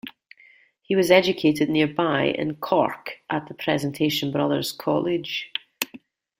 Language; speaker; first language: English; native; English